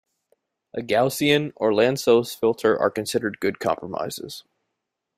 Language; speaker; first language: English; native; English